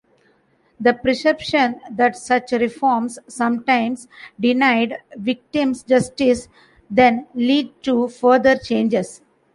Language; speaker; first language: English; non-native, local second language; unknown